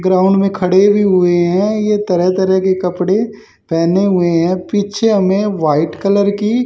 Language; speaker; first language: Hindi; native; Hindi